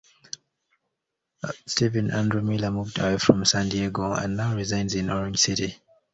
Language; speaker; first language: English; native; English